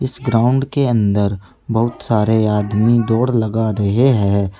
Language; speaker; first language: Hindi; native; Hindi